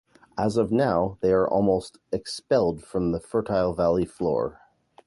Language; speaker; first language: English; native; English